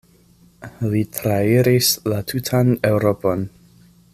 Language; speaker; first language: Esperanto; non-native, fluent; English